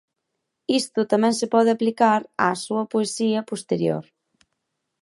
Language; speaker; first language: Galician; native; Galician